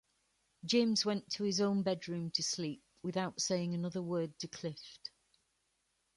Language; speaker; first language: English; native; English